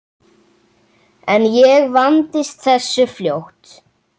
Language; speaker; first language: Icelandic; native; Icelandic